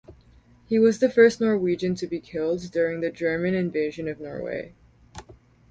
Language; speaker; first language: English; native; English